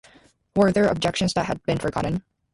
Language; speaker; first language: English; native; English